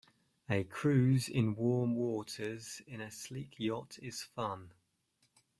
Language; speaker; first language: English; native; English